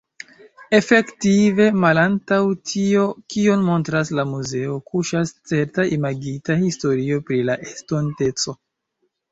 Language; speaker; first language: Esperanto; non-native, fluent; Chinese